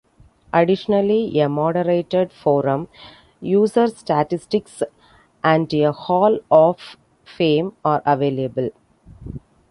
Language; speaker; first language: English; non-native, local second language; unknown